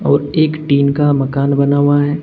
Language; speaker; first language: Hindi; native; Hindi